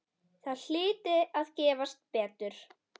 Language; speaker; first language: Icelandic; native; Icelandic